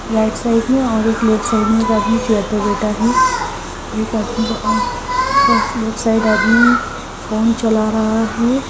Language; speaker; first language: Hindi; native; Hindi